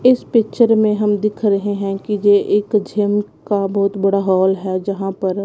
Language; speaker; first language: Hindi; non-native, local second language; Punjabi